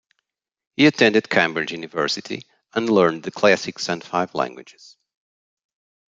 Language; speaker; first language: English; non-native, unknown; Portuguese